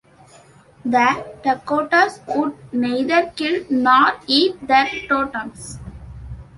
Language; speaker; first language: English; non-native, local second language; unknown